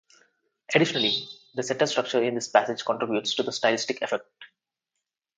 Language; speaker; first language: English; non-native, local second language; Telugu